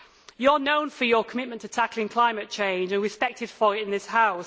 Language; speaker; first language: English; native; English